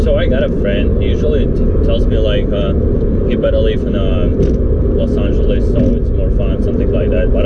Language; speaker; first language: English; non-native, fluent; Russian